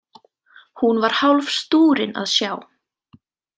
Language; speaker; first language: Icelandic; native; Icelandic